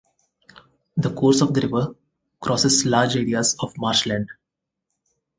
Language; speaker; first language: English; non-native, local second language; Telugu